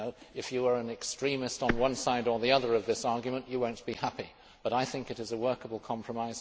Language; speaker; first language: English; native; English